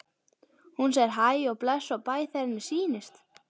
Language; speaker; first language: Icelandic; native; Icelandic